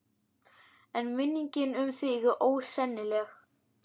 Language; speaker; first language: Icelandic; native; Icelandic